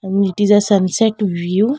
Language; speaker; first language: English; non-native, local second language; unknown